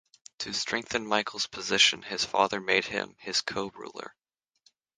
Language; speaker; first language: English; native; English